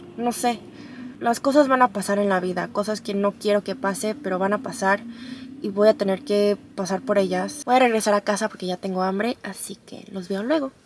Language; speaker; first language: Spanish; non-native, fluent; Korean